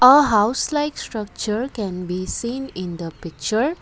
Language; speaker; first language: English; non-native, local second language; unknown